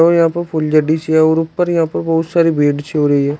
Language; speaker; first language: Hindi; native; Hindi